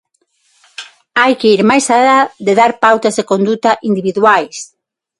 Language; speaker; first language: Galician; non-native, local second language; Spanish